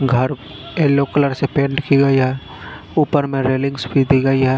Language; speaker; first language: Hindi; non-native, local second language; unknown